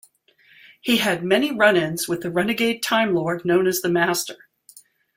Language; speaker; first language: English; native; English